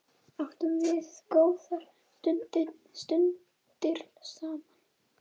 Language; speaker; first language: Icelandic; native; Icelandic